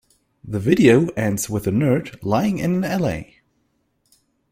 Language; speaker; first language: English; non-native, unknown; German